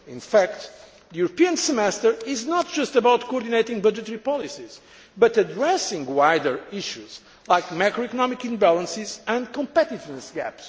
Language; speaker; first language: English; non-native, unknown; Portuguese